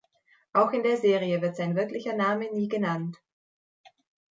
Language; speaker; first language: German; native; German